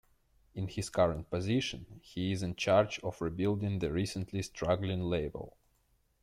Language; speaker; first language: English; non-native, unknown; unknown